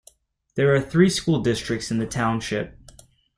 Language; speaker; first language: English; native; English